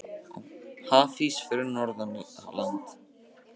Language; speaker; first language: Icelandic; native; Icelandic